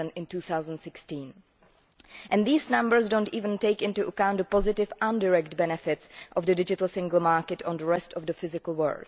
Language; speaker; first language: English; non-native, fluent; Czech